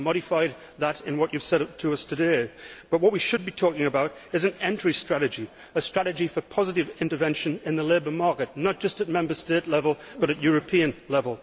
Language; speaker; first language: English; native; English